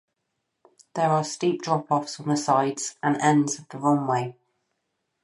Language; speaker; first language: English; native; English